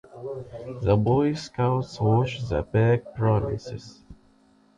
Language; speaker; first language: English; non-native, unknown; Arabic